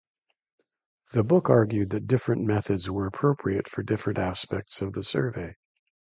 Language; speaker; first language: English; native; English